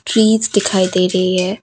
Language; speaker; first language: Hindi; non-native, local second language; Assamese